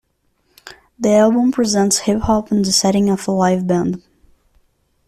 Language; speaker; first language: English; non-native, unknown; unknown